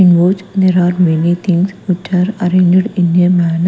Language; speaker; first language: English; non-native, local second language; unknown